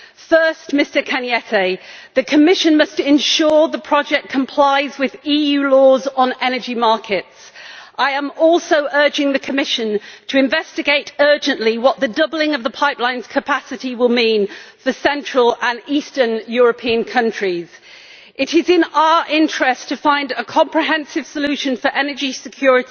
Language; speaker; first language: English; native; English